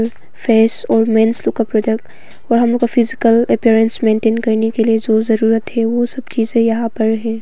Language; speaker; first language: Hindi; non-native, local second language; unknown